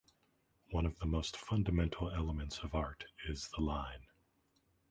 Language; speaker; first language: English; native; English